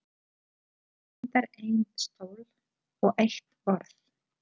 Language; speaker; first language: Icelandic; non-native, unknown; Polish